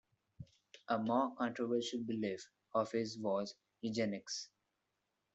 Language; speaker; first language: English; non-native, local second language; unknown